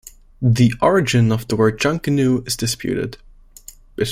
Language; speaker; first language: English; non-native, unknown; German